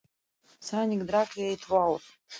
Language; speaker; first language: Icelandic; non-native, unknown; Russian